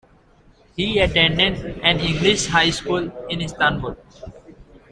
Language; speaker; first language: English; native; English